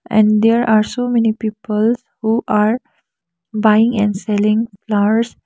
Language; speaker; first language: English; non-native, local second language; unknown